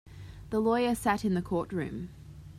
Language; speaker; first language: English; native; English